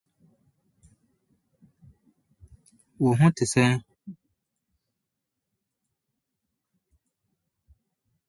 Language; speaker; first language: English; non-native, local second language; Akan